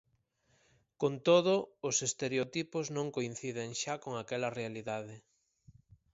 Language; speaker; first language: Galician; native; Galician